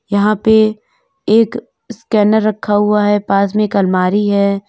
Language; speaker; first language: Hindi; native; Hindi